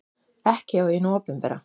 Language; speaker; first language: Icelandic; native; Icelandic